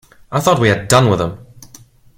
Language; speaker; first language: English; non-native, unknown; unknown